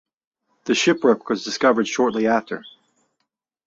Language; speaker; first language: English; native; English